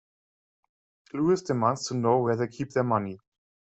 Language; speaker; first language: English; non-native, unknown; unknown